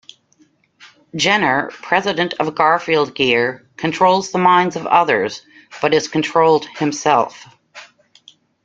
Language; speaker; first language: English; native; English